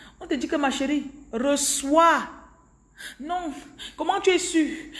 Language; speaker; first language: French; non-native, local second language; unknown